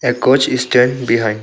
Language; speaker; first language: English; non-native, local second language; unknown